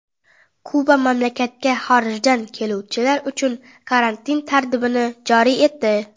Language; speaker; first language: Uzbek; non-native, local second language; Kara-Kalpak